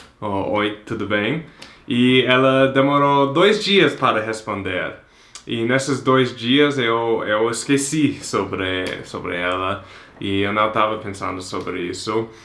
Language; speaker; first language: Portuguese; non-native, fluent; English